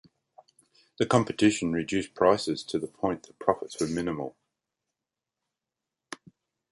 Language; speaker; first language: English; native; English